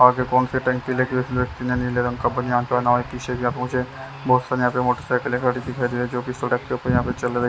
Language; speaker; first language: Hindi; native; Hindi